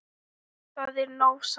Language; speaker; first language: Icelandic; non-native, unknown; Thai